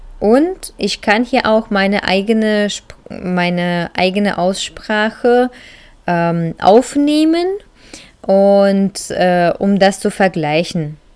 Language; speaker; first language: German; non-native, fluent; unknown